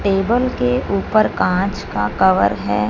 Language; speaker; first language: Hindi; non-native, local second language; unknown